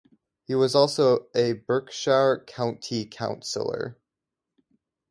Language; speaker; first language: English; native; English